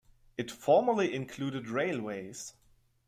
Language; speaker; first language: English; non-native, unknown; German